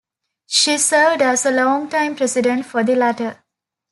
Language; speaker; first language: English; non-native, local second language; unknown